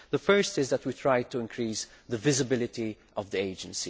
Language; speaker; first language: English; non-native, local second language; Maltese